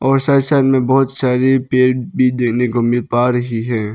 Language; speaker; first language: Hindi; non-native, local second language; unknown